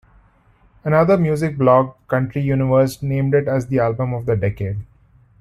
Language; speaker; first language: English; non-native, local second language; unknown